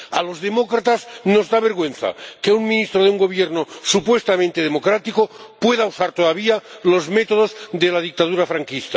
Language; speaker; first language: Spanish; non-native, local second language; Catalan